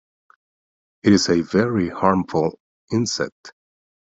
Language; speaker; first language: English; non-native, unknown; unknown